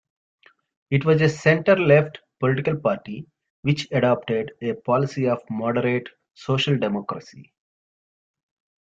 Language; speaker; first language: English; native; English